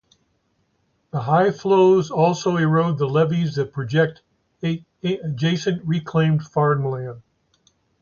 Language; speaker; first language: English; native; English